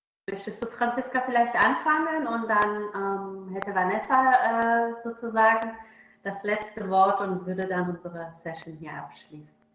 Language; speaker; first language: German; native; German